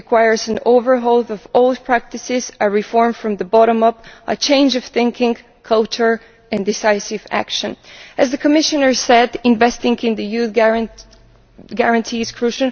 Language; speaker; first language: English; non-native, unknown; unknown